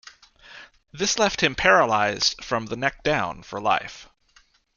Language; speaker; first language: English; native; English